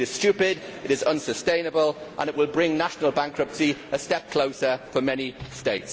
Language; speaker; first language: English; native; English